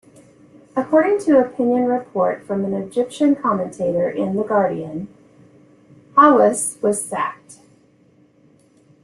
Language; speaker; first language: English; native; English